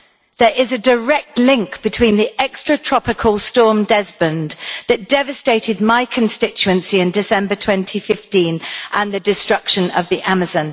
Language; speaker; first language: English; native; English